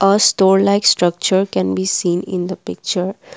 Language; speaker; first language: English; non-native, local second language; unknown